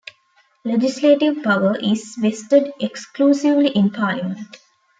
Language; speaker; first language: English; non-native, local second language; Tamil